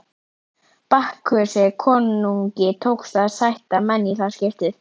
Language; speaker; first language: Icelandic; native; Icelandic